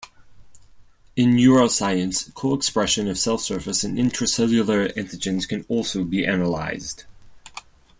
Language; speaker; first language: English; non-native, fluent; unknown